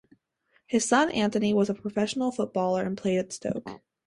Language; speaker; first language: English; native; English